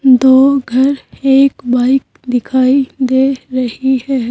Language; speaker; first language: Hindi; native; Hindi